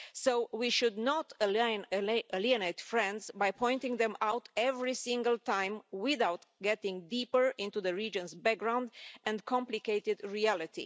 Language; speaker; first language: English; non-native, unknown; Romanian